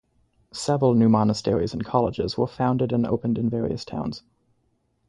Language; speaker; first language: English; native; English